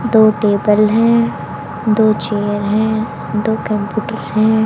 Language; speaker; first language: Hindi; native; Hindi